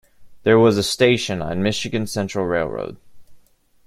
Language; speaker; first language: English; native; English